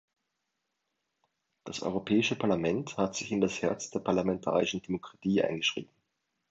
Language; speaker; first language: German; native; German